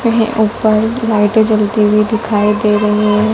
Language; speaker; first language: Hindi; native; Hindi